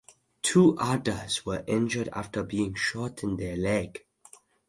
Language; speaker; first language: English; native; English